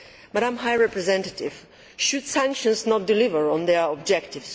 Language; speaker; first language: English; non-native, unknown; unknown